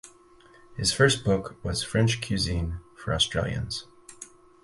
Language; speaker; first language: English; native; English